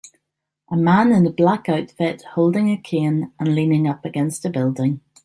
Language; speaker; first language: English; native; English